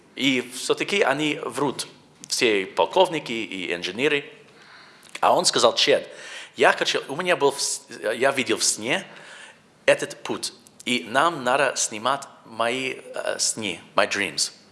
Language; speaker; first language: Russian; non-native, learner; English